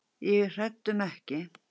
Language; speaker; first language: Icelandic; native; Icelandic